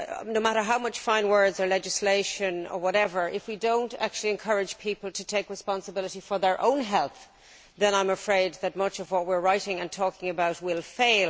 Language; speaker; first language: English; native; English